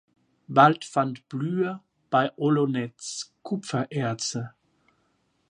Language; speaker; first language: German; non-native, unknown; French